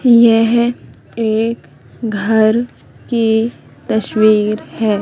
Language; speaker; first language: Hindi; native; Hindi